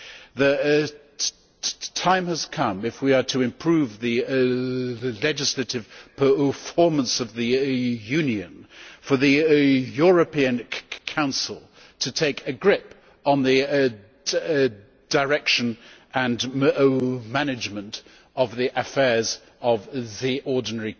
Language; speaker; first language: English; native; English